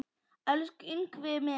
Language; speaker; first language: Icelandic; non-native, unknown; Polish